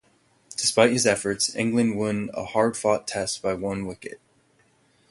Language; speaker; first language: English; native; English